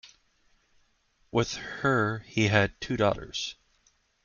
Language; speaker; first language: English; native; English